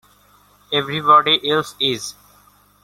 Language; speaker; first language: English; non-native, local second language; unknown